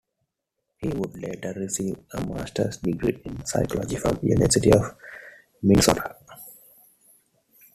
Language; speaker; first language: English; non-native, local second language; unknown